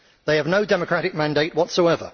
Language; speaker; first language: English; native; English